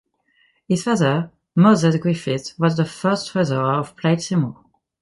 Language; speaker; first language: English; non-native, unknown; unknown